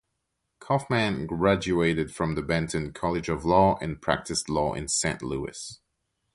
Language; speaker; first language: English; non-native, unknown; French